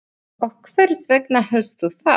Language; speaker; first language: Icelandic; non-native, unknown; English